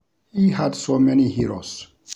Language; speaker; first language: English; non-native, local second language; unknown